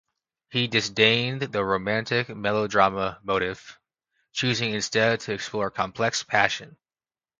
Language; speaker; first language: English; native; English